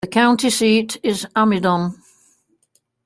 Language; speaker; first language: English; native; English